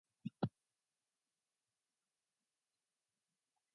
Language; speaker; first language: English; non-native, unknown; Mongolian